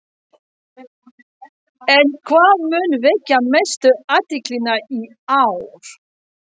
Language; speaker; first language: Icelandic; non-native, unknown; French